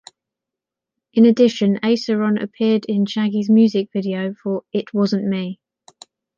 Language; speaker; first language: English; native; English